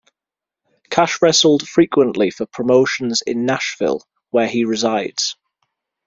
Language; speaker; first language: English; native; English